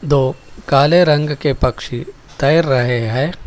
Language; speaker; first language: Hindi; non-native, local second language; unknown